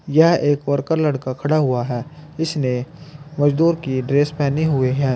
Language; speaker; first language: Hindi; native; Hindi